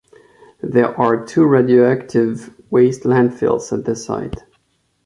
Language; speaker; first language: English; non-native, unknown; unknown